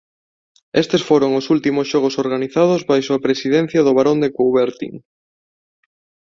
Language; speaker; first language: Galician; non-native, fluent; Spanish